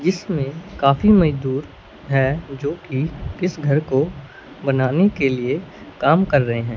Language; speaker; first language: Hindi; non-native, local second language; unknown